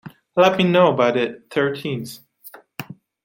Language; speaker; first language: English; non-native, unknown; Dutch